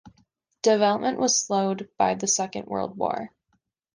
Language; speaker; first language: English; native; English